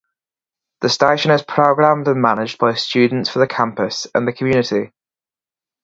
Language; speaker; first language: English; native; English